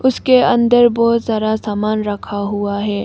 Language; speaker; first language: Hindi; early bilingual, other home language; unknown